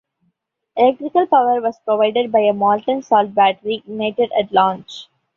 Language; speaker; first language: English; non-native, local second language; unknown